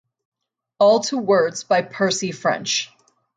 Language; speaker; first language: English; native; English